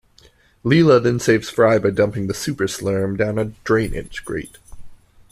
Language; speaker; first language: English; native; English